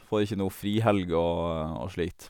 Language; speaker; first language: Norwegian; native; Norwegian